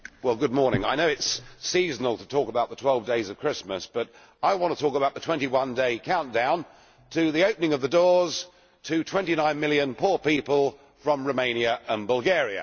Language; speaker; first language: English; native; English